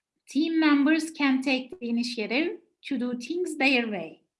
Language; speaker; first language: English; non-native, fluent; Turkish